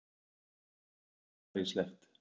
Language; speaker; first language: Icelandic; non-native, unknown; German